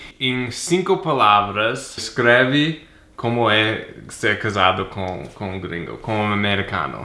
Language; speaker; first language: Portuguese; non-native, fluent; English